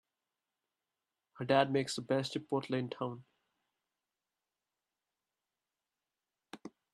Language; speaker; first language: English; native; English